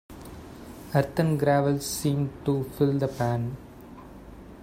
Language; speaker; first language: English; non-native, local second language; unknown